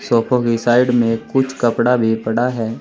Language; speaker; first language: Hindi; native; Hindi